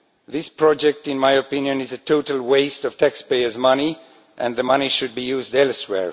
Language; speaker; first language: English; non-native, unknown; Estonian